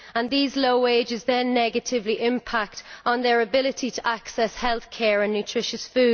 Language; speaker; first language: English; native; English